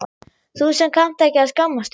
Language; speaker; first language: Icelandic; non-native, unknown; German